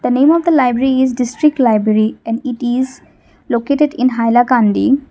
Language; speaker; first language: English; non-native, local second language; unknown